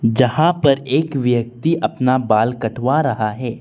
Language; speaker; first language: Hindi; non-native, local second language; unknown